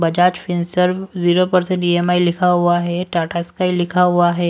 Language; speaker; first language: Hindi; non-native, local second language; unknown